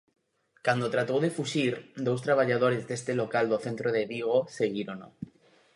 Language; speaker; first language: Galician; native; Galician